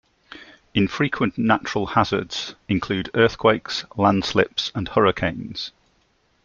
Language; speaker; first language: English; native; English